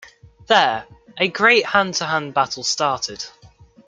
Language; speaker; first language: English; native; English